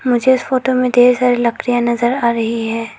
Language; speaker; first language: Hindi; non-native, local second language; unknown